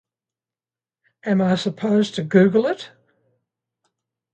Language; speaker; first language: English; native; English